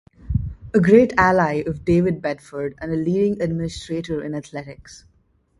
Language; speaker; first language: English; non-native, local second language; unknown